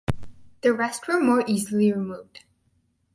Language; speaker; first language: English; native; English